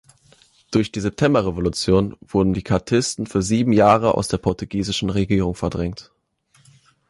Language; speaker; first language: German; native; German